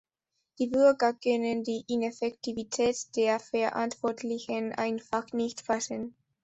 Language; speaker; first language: German; non-native, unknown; Spanish